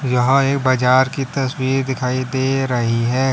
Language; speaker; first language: Hindi; native; Hindi